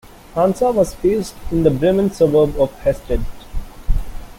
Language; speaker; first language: English; non-native, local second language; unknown